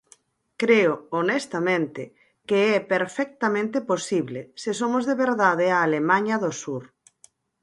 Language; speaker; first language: Galician; native; Galician